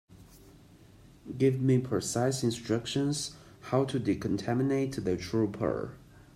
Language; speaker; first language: English; non-native, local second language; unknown